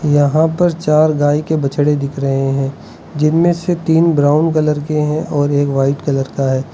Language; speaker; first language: Hindi; non-native, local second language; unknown